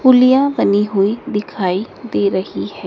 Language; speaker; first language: Hindi; native; Hindi